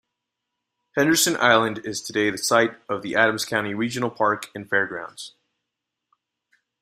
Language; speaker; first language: English; non-native, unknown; Spanish